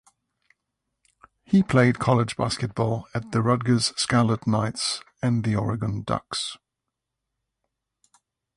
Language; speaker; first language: English; native; English